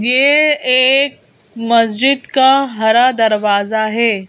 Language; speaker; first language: Hindi; native; Hindi